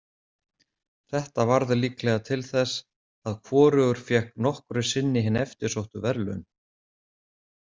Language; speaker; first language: Icelandic; native; Icelandic